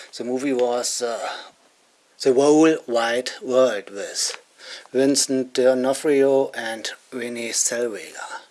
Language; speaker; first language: English; non-native, fluent; German